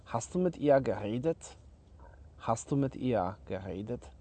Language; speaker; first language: German; non-native, fluent; Polish